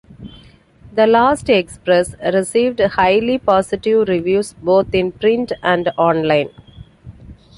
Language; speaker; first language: English; non-native, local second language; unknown